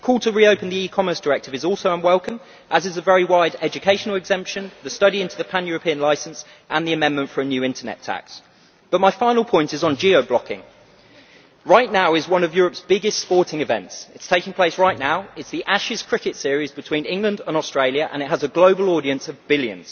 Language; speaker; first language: English; native; English